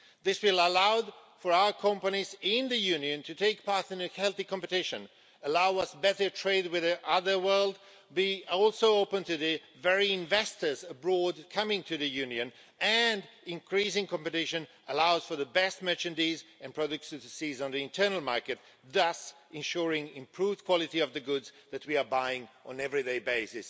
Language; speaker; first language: English; non-native, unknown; Swedish